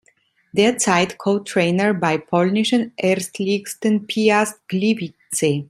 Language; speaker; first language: German; non-native, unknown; Italian